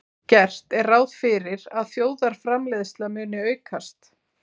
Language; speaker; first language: Icelandic; native; Icelandic